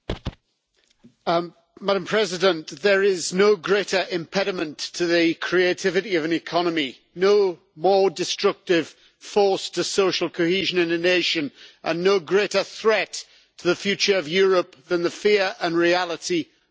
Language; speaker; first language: English; native; English